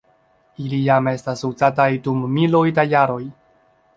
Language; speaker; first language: Esperanto; non-native, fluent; Chinese